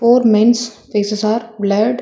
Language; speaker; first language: English; non-native, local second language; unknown